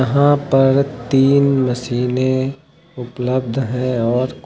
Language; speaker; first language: Hindi; native; Hindi